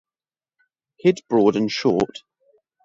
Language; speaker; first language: English; native; English